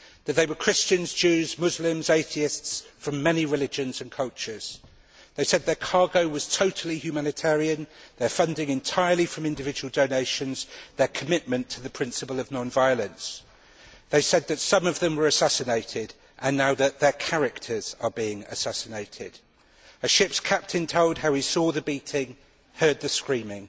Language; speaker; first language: English; native; English